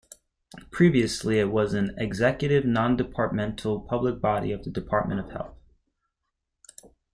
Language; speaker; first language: English; native; English